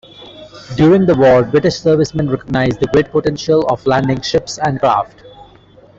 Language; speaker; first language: English; non-native, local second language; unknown